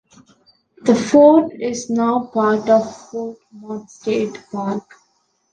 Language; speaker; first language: English; non-native, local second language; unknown